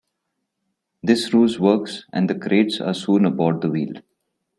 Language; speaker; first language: English; non-native, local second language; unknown